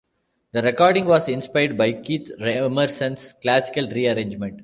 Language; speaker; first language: English; non-native, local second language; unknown